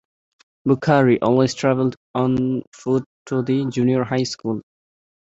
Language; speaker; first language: English; non-native, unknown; Bangla